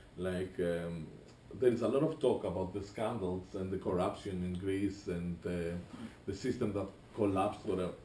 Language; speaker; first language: English; non-native, fluent; Greek